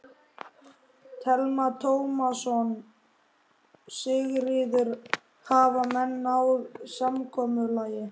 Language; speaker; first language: Icelandic; native; Icelandic